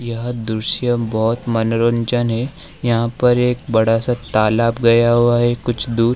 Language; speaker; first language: Hindi; native; Hindi